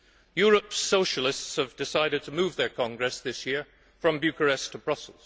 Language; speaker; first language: English; native; English